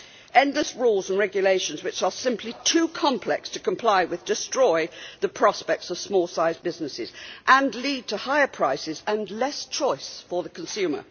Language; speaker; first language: English; native; English